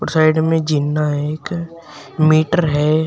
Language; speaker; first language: Hindi; native; Hindi